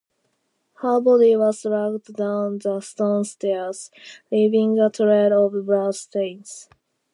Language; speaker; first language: English; non-native, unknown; Japanese